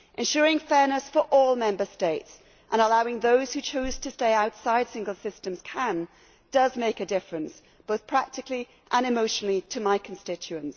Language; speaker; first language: English; native; English